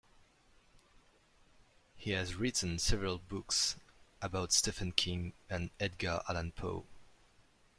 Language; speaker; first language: English; non-native, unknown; French